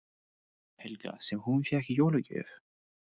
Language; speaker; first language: Icelandic; non-native, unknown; English